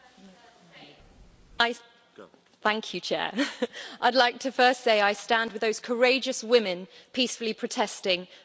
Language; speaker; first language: English; native; English